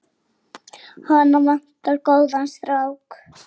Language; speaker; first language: Icelandic; native; Icelandic